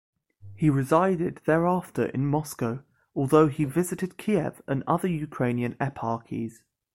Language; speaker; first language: English; native; English